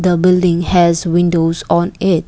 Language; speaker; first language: English; non-native, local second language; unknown